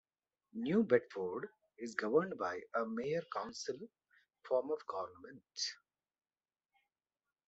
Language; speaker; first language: English; non-native, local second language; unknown